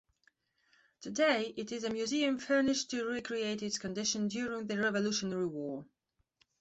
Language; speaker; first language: English; non-native, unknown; Belarusian